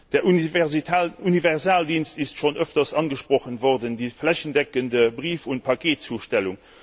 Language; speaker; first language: German; non-native, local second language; Luxembourgish